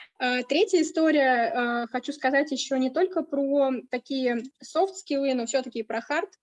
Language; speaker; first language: Russian; native; Russian